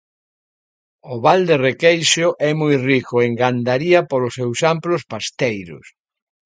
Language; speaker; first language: Galician; native; Galician